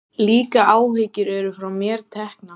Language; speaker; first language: Icelandic; native; Icelandic